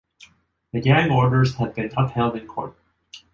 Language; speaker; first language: English; non-native, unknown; Japanese